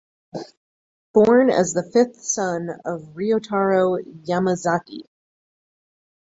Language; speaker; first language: English; native; English